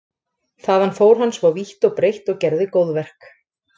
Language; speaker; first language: Icelandic; native; Icelandic